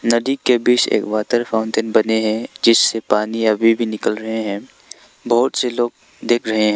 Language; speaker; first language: Hindi; non-native, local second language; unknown